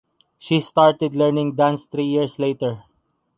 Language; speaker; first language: English; non-native, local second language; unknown